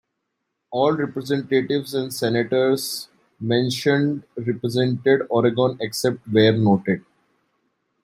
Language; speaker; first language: English; non-native, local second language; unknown